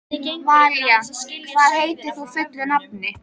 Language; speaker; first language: Icelandic; native; Icelandic